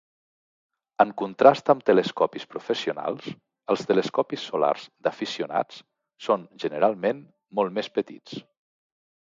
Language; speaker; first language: Catalan; native; Catalan